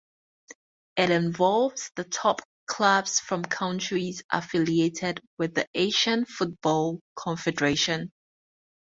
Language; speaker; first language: English; native; English